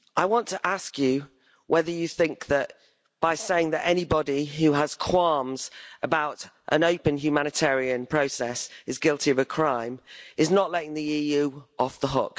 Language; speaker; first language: English; native; English